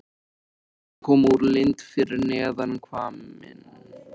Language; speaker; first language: Icelandic; native; Icelandic